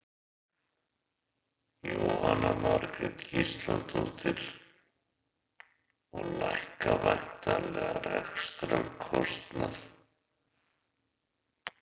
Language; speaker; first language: Icelandic; native; Icelandic